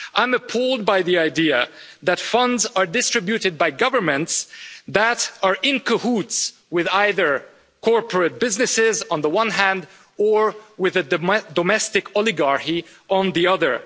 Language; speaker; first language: English; non-native, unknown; Hungarian